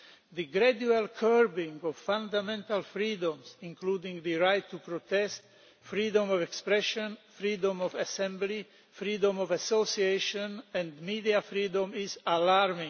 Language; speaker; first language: English; non-native, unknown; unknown